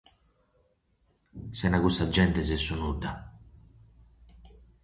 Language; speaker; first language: Sardinian; native; Sardinian